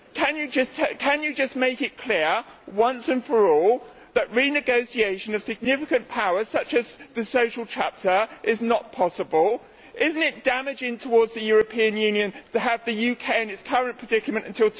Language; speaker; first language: English; native; English